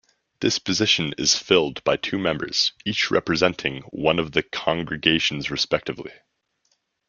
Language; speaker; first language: English; native; English